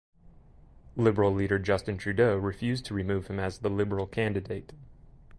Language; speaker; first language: English; native; English